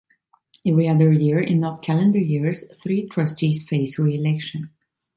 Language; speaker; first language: English; non-native, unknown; Italian